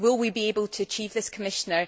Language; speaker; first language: English; native; English